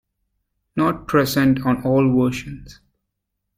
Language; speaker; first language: English; native; English